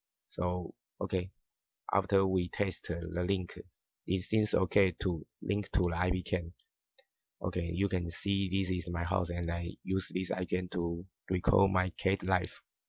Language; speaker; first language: English; non-native, learner; Chinese